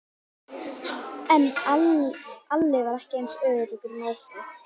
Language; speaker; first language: Icelandic; native; Icelandic